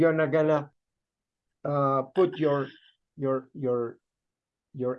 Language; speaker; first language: English; non-native, fluent; Spanish